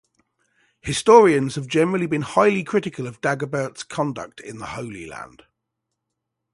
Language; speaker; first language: English; native; English